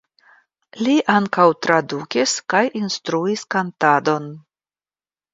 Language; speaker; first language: Esperanto; non-native, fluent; Russian